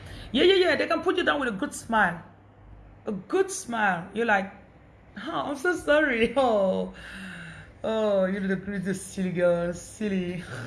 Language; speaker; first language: English; non-native, local second language; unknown